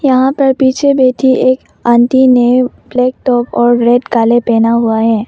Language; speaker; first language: Hindi; non-native, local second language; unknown